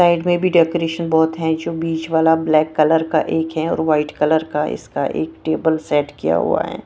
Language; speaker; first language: Hindi; non-native, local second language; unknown